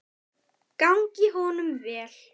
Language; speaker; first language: Icelandic; native; Icelandic